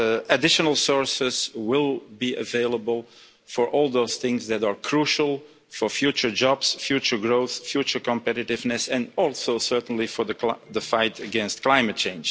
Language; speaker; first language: English; non-native, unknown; Dutch